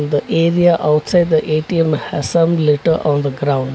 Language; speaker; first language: English; non-native, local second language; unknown